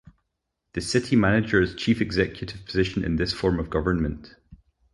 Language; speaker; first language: English; native; English